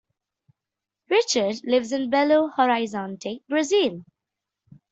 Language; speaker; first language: English; non-native, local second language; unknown